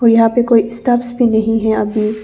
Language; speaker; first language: Hindi; early bilingual, other home language; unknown